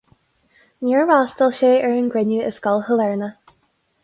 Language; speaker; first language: Irish; non-native, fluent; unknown